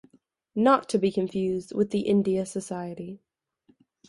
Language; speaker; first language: English; native; English